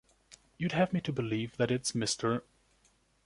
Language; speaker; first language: English; non-native, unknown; German